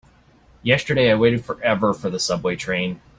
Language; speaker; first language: English; native; English